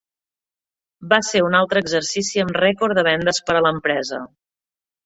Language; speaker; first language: Catalan; native; Catalan